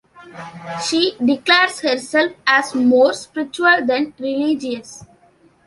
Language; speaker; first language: English; non-native, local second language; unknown